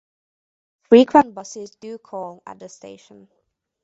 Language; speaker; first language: English; non-native, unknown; Hungarian